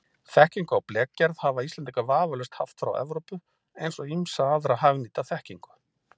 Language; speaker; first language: Icelandic; native; Icelandic